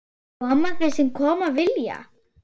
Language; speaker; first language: Icelandic; non-native, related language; Swedish